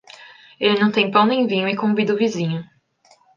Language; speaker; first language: Portuguese; native; Portuguese